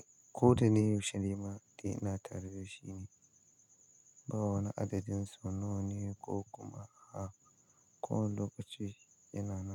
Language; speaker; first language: Hausa; native; Hausa